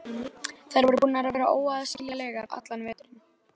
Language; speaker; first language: Icelandic; native; Icelandic